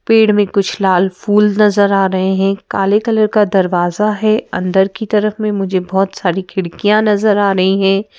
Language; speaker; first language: Hindi; native; Hindi